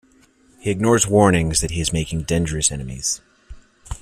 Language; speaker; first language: English; native; English